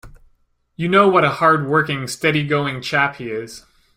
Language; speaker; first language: English; native; English